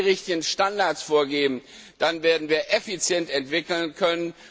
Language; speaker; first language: German; non-native, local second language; Luxembourgish